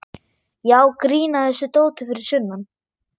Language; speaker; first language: Icelandic; non-native, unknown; German